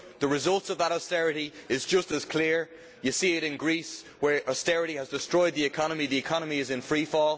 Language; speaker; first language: English; native; English